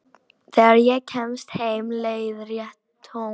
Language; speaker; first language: Icelandic; non-native, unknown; Polish